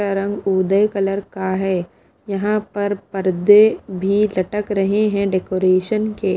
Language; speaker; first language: Hindi; non-native, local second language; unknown